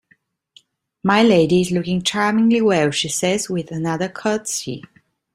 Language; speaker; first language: English; non-native, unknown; Italian